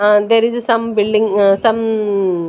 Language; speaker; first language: English; non-native, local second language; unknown